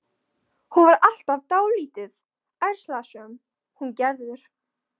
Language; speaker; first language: Icelandic; non-native, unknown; Polish